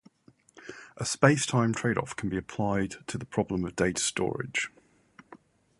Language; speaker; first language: English; native; English